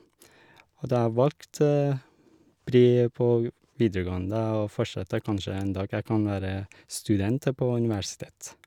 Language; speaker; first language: Norwegian; non-native, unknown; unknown